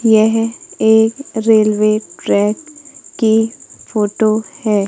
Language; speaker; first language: Hindi; native; Hindi